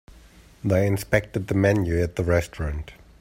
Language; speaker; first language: English; native; English